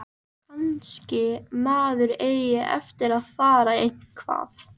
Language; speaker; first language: Icelandic; native; Icelandic